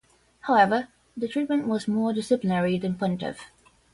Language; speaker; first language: English; non-native, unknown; Portuguese